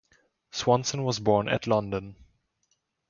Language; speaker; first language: English; non-native, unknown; German